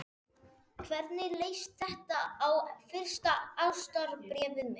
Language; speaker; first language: Icelandic; non-native, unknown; Spanish